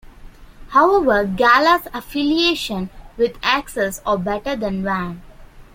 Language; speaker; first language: English; non-native, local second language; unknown